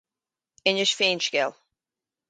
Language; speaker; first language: Irish; native; Irish